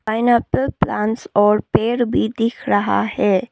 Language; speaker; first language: Hindi; non-native, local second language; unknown